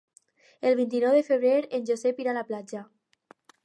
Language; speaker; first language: Catalan; non-native, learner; Spanish